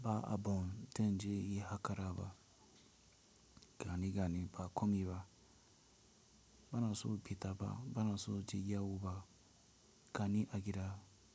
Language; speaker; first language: Hausa; non-native, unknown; Tiv